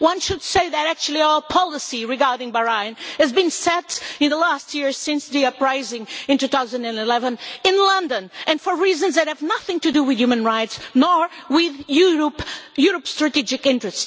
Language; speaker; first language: English; non-native, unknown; Portuguese